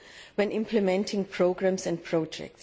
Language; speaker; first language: English; non-native, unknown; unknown